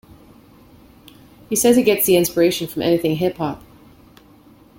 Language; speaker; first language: English; native; English